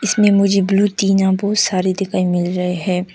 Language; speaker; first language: Hindi; non-native, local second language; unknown